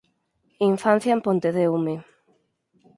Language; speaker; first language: Galician; native; Galician